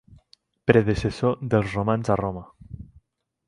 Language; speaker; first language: Catalan; native; Catalan